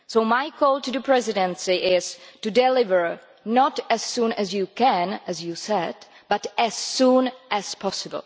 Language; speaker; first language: English; non-native, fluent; Czech